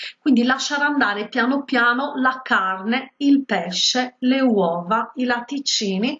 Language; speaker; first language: Italian; native; Italian